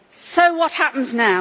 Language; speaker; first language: English; native; English